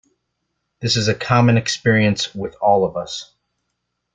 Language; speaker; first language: English; native; English